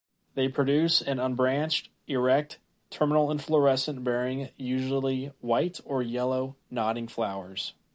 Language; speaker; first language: English; native; English